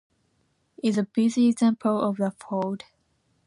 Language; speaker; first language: English; non-native, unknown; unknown